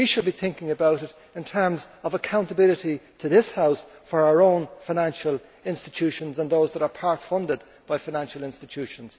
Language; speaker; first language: English; native; English